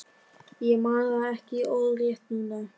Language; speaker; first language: Icelandic; non-native, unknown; German